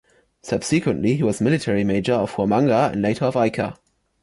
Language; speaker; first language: English; non-native, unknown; German